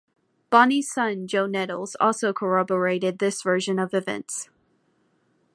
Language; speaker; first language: English; native; English